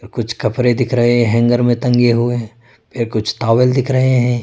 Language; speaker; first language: Hindi; non-native, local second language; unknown